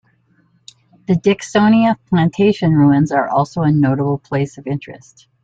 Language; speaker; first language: English; native; English